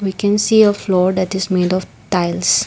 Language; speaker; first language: English; non-native, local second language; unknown